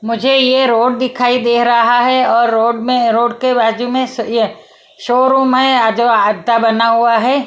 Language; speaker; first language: Hindi; non-native, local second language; Punjabi